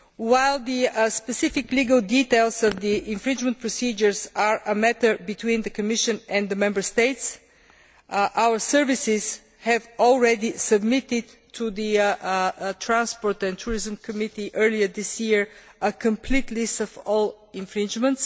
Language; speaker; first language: English; non-native, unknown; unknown